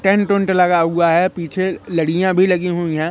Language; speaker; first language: Hindi; native; Hindi